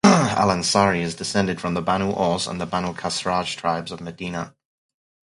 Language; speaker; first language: English; native; English